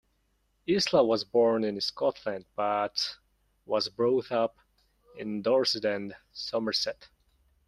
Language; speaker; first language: English; non-native, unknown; Mongolian